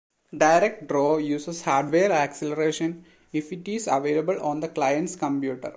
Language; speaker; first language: English; non-native, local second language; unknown